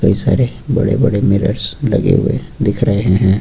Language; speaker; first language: Hindi; native; Hindi